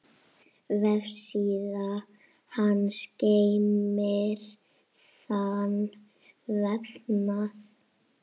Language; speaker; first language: Icelandic; native; Icelandic